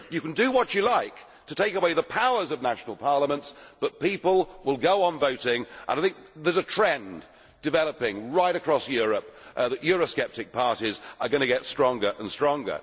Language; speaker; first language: English; native; English